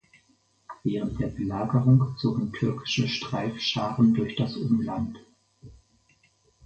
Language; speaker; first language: German; native; German